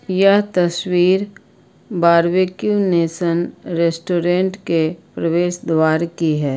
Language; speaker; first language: Hindi; native; Hindi